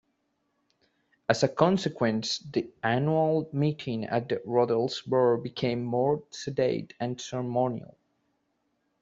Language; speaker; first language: English; native; English